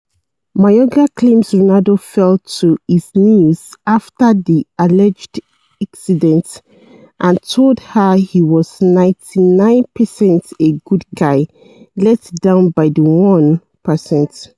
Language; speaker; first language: English; non-native, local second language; Yoruba